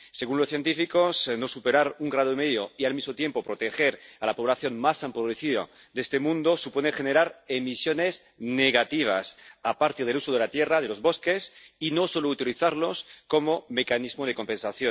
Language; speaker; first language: Spanish; native; Spanish